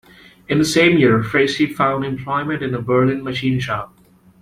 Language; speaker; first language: English; non-native, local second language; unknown